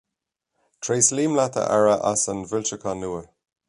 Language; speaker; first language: Irish; native; Irish